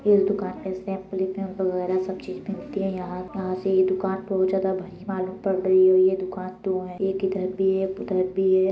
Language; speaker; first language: Hindi; native; Hindi